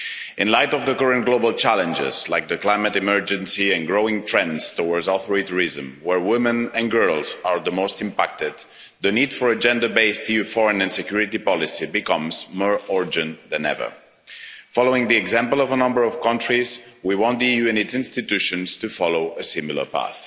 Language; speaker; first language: English; non-native, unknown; Spanish